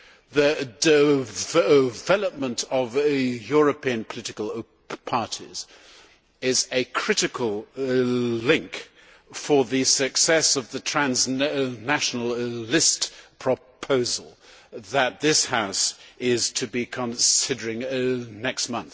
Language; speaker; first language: English; native; English